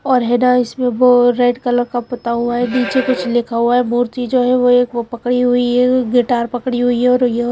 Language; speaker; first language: Hindi; native; Hindi